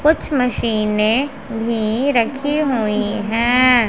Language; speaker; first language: Hindi; non-native, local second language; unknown